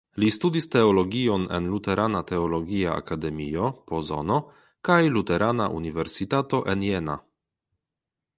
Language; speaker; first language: Esperanto; non-native, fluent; Polish